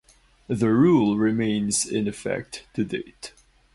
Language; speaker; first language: English; non-native, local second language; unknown